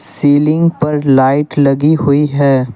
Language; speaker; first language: Hindi; non-native, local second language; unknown